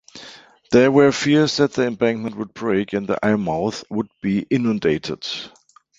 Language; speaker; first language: English; non-native, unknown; German